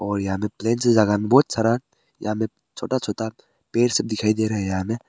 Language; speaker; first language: Hindi; early bilingual, other home language; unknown